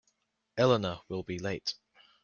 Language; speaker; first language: English; native; English